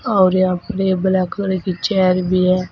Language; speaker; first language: Hindi; native; Hindi